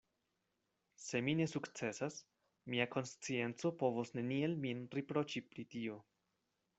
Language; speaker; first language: Esperanto; non-native, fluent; Spanish